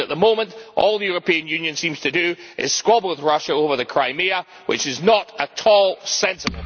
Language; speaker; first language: English; native; English